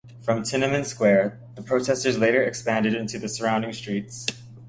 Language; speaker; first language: English; native; English